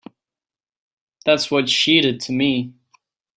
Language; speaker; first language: English; native; English